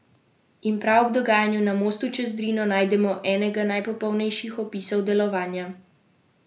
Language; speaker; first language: Slovenian; native; Slovenian